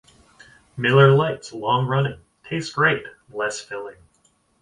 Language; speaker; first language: English; native; English